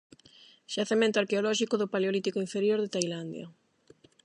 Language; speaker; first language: Galician; non-native, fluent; Spanish